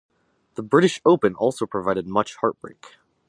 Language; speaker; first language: English; native; English